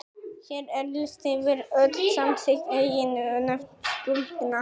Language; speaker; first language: Icelandic; native; Icelandic